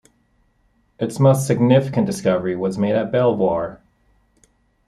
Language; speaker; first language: English; native; English